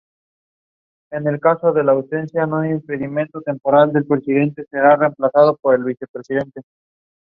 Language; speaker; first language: English; non-native, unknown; Spanish